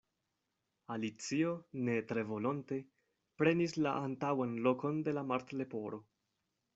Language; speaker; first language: Esperanto; non-native, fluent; Spanish